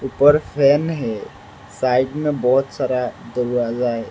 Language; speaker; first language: Hindi; non-native, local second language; Bangla